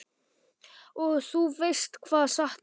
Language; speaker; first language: Icelandic; non-native, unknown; Polish